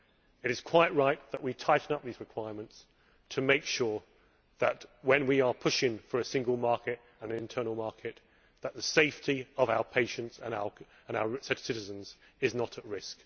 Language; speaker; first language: English; native; English